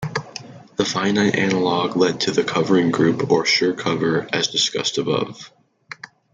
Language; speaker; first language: English; native; English